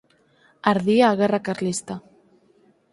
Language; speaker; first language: Galician; non-native, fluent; Spanish